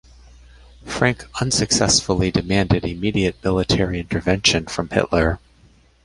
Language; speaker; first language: English; native; English